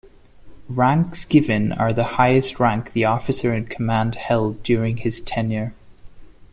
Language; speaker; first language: English; non-native, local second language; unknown